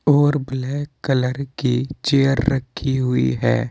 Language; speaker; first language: Hindi; native; Hindi